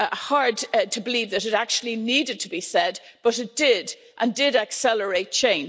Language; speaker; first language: English; native; English